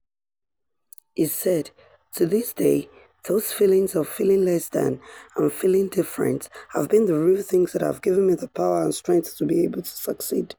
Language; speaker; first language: English; non-native, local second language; Yoruba